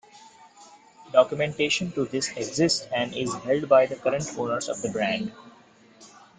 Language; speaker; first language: English; non-native, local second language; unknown